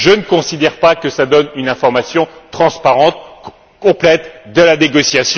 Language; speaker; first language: French; native; French